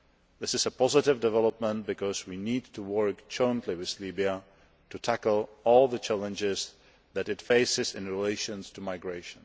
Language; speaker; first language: English; non-native, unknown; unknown